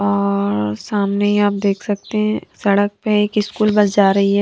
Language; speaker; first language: Hindi; non-native, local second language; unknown